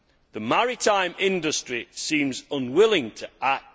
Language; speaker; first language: English; native; English